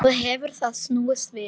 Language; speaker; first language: Icelandic; non-native, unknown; Polish